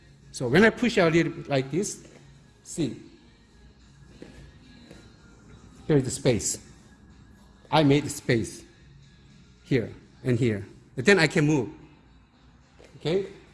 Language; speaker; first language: English; non-native, learner; Korean